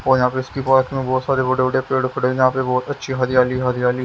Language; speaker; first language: Hindi; native; Hindi